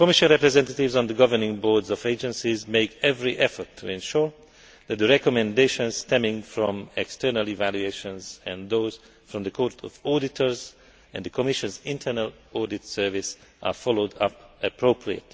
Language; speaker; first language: English; non-native, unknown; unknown